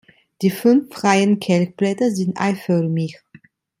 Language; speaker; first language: German; non-native, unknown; Italian